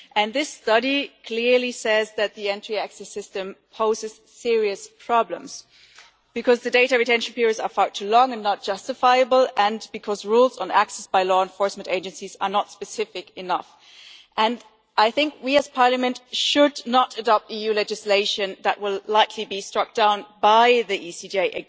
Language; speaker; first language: English; non-native, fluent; German